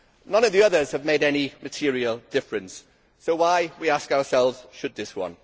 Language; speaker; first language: English; native; English